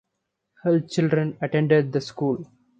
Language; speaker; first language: English; non-native, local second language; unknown